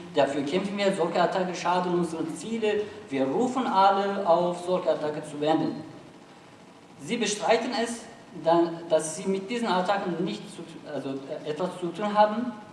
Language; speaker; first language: German; non-native, fluent; Turkish